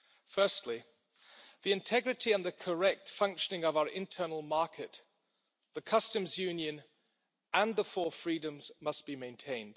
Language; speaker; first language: English; non-native, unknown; German